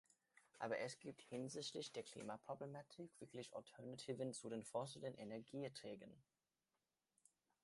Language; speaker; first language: German; non-native, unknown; English